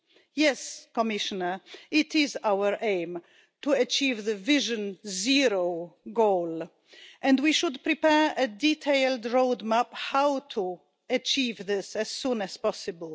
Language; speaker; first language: English; non-native, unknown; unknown